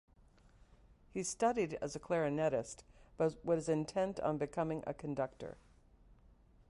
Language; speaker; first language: English; native; English